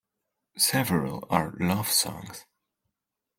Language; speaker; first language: English; non-native, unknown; German